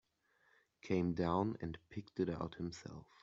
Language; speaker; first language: English; native; English